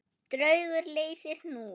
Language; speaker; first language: Icelandic; non-native, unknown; German